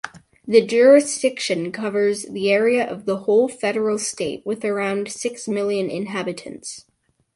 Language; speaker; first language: English; native; English